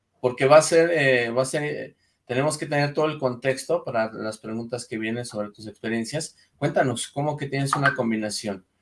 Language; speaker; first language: Spanish; native; Spanish